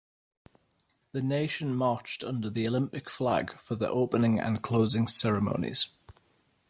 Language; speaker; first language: English; native; English